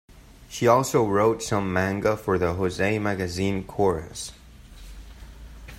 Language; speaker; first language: English; non-native, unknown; Spanish